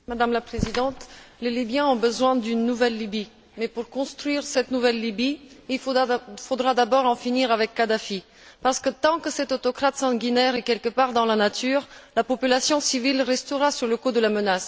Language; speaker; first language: French; non-native, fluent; Bulgarian